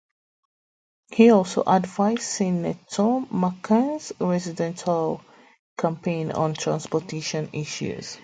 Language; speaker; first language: English; native; English